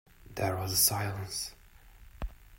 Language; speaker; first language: English; non-native, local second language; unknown